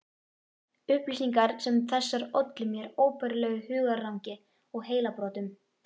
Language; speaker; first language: Icelandic; native; Icelandic